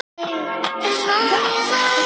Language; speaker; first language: Icelandic; non-native, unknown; Thai